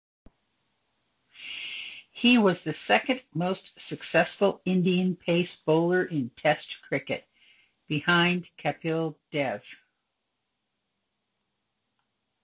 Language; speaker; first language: English; native; English